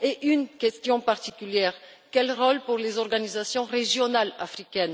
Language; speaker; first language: French; non-native, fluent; Bulgarian